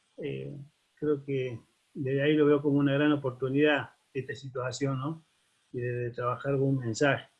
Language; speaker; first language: Spanish; native; Spanish